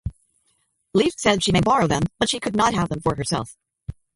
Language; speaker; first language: English; native; English